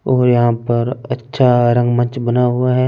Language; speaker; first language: Hindi; non-native, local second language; Punjabi